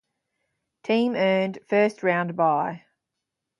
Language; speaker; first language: English; native; English